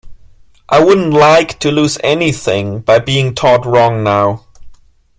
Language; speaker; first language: English; non-native, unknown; German